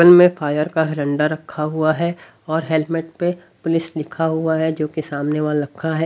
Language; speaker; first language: Hindi; native; Hindi